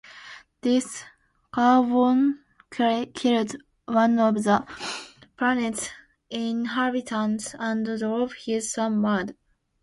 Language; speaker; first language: English; non-native, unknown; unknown